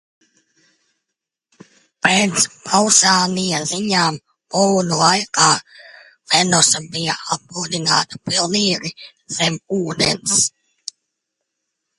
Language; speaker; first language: Latvian; native; Latvian